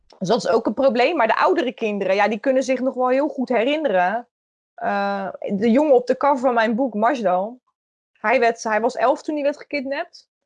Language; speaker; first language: Dutch; native; Dutch